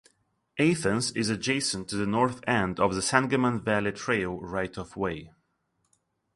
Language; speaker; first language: English; non-native, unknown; Russian